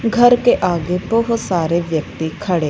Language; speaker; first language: Hindi; non-native, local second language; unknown